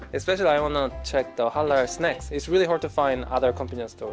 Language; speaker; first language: English; non-native, learner; Korean